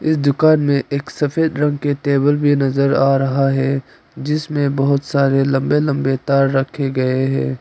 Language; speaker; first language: Hindi; non-native, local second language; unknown